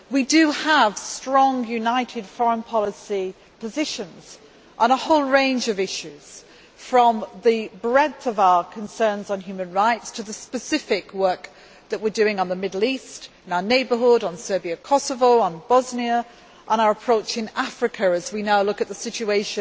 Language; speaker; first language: English; native; English